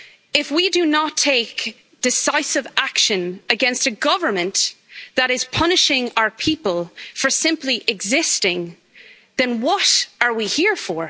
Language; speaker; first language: English; native; English